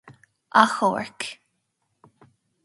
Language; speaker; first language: Irish; non-native, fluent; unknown